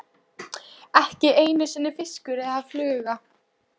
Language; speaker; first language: Icelandic; non-native, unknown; Polish